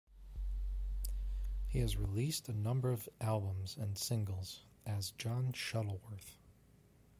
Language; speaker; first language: English; native; English